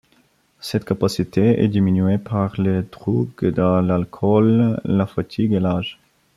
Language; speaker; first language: French; non-native, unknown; Bulgarian